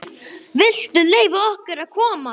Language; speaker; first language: Icelandic; non-native, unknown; English